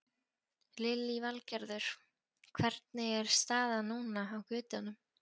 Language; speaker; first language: Icelandic; non-native, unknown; Polish